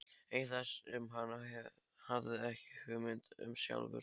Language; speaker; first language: Icelandic; non-native, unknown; Polish